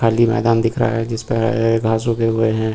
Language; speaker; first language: Hindi; native; Hindi